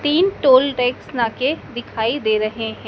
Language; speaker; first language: Hindi; native; Hindi